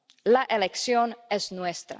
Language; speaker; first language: Spanish; non-native, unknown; Czech